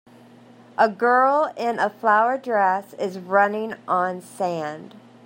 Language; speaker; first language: English; native; English